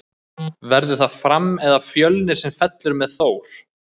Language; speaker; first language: Icelandic; native; Icelandic